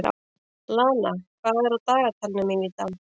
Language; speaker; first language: Icelandic; native; Icelandic